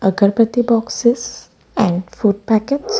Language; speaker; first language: English; non-native, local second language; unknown